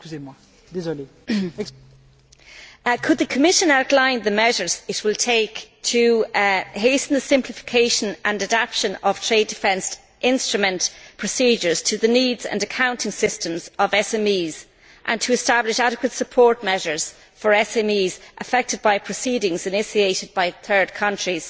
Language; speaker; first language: English; native; English